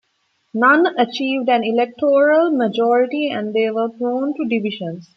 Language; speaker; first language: English; non-native, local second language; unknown